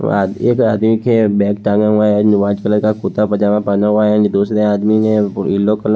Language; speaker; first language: Hindi; native; Hindi